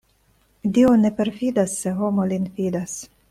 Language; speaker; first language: Esperanto; non-native, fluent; Russian